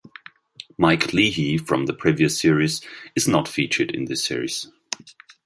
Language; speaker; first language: English; non-native, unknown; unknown